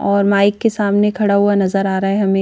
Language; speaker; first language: Hindi; native; Hindi